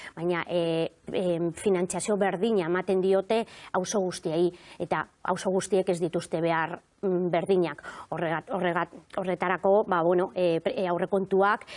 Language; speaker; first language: Basque; non-native, local second language; Spanish